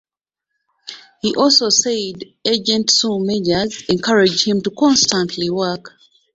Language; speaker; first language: English; non-native, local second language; Ganda